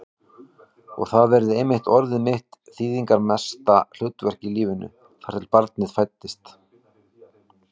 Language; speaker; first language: Icelandic; native; Icelandic